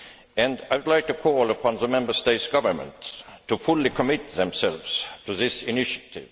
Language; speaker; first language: English; non-native, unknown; Estonian